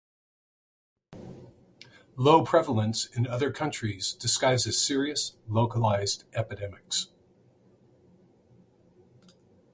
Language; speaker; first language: English; native; English